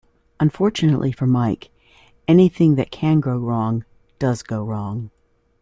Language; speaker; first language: English; native; English